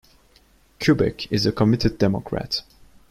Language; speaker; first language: English; non-native, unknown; Turkish